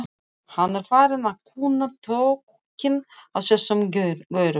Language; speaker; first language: Icelandic; non-native, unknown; Russian